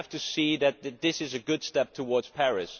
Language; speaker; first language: English; non-native, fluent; Dutch